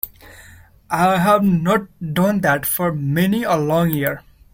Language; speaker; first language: English; non-native, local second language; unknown